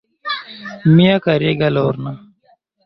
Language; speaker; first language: Esperanto; non-native, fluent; Chinese